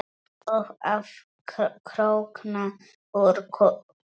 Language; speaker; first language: Icelandic; non-native, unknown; Polish